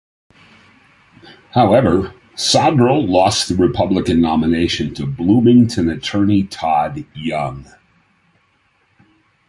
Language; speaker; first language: English; native; English